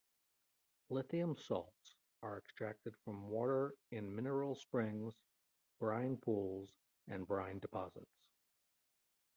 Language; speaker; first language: English; native; English